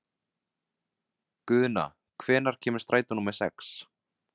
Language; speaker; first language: Icelandic; non-native, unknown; Vietnamese